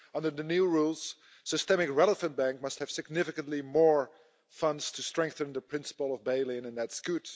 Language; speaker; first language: English; non-native, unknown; Dutch